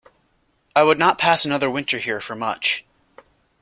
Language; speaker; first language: English; native; English